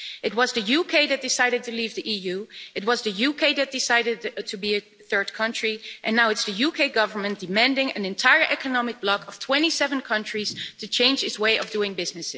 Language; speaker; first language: English; non-native, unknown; Dutch